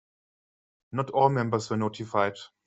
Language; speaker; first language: English; non-native, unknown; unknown